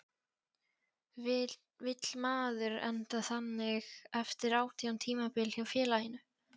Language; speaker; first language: Icelandic; non-native, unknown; Polish